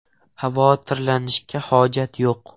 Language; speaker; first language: Uzbek; non-native, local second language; Russian